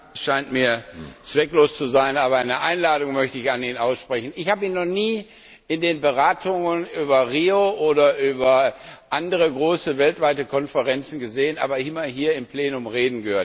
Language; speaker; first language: German; non-native, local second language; Luxembourgish